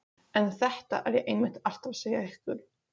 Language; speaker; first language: Icelandic; non-native, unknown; Polish